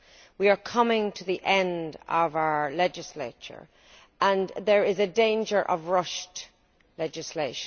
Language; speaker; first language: English; native; English